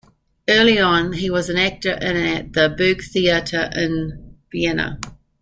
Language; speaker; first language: English; native; English